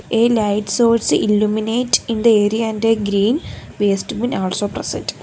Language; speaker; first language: English; non-native, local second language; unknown